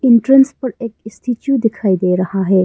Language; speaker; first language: Hindi; non-native, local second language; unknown